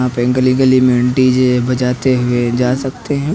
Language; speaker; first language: Hindi; native; Hindi